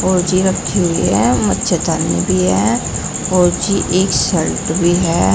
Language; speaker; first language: Hindi; native; Hindi